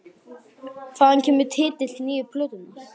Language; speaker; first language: Icelandic; native; Icelandic